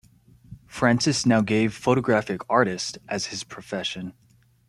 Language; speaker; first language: English; native; English